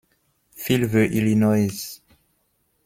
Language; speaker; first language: English; non-native, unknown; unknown